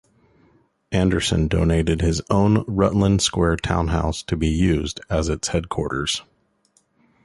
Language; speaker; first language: English; native; English